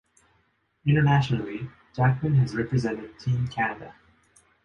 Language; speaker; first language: English; non-native, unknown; Japanese